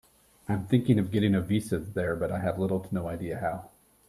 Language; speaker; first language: English; native; English